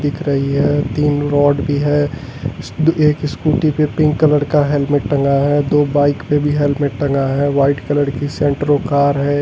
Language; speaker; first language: Hindi; native; Hindi